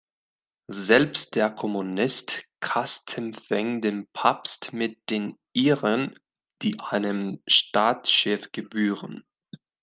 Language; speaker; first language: German; non-native, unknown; Spanish